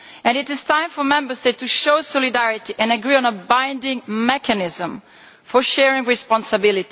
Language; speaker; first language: English; non-native, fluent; Italian